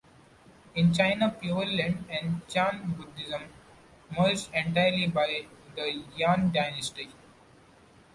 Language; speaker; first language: English; non-native, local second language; Marathi